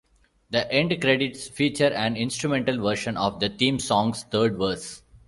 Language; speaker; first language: English; non-native, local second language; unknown